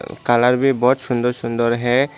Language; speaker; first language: Hindi; non-native, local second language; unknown